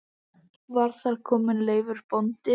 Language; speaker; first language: Icelandic; native; Icelandic